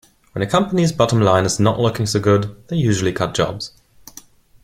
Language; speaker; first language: English; non-native, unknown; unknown